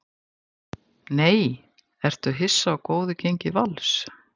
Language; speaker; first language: Icelandic; native; Icelandic